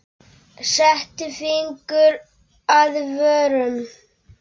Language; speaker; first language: Icelandic; non-native, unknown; Polish